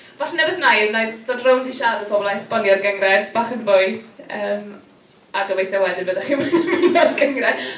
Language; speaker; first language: Welsh; native; Welsh